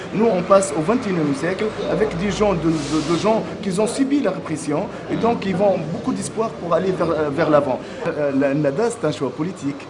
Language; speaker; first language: French; non-native, local second language; Arabic